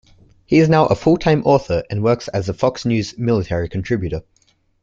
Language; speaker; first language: English; native; English